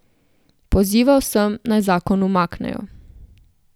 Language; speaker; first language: Slovenian; native; Slovenian